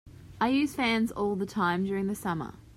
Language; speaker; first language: English; native; English